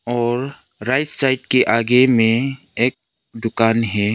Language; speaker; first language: Hindi; non-native, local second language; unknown